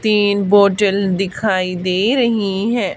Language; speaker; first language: Hindi; native; Hindi